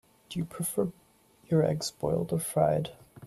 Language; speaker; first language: English; native; English